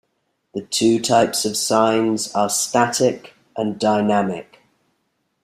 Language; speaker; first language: English; native; English